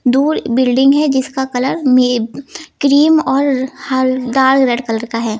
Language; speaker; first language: Hindi; native; Hindi